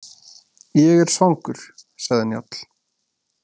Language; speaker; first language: Icelandic; native; Icelandic